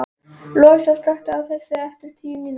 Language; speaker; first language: Icelandic; native; Icelandic